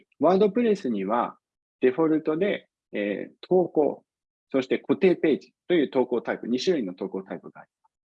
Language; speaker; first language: Japanese; non-native, fluent; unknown